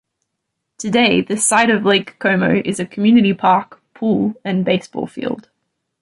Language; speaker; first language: English; native; English